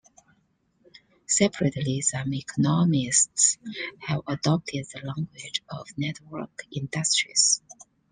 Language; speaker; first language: English; non-native, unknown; Chinese